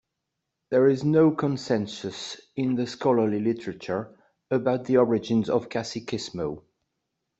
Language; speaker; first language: English; non-native, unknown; French